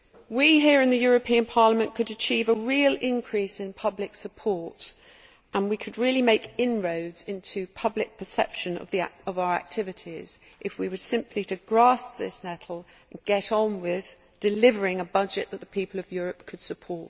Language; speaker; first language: English; native; English